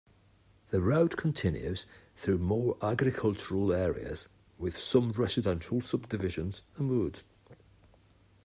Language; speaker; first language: English; non-native, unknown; Catalan